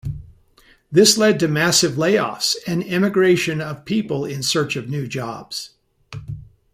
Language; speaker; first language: English; native; English